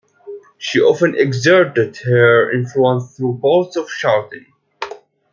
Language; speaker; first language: English; native; English